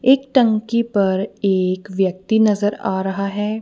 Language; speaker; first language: Hindi; non-native, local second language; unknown